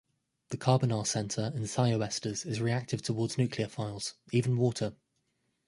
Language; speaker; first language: English; native; English